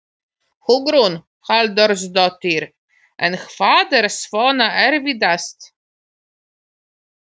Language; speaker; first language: Icelandic; non-native, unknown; Polish